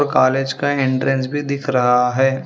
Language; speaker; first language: Hindi; non-native, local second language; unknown